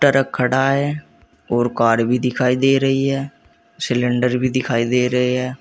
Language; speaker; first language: Hindi; native; Hindi